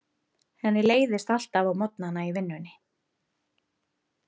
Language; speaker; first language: Icelandic; native; Icelandic